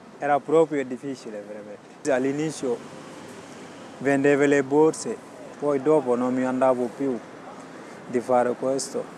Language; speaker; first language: Italian; non-native, fluent; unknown